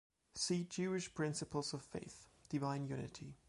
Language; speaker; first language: English; non-native, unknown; German